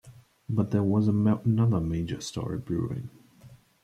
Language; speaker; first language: English; native; English